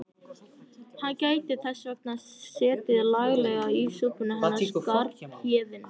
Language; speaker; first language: Icelandic; native; Icelandic